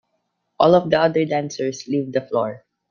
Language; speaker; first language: English; non-native, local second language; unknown